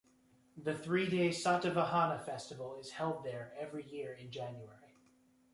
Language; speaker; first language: English; native; English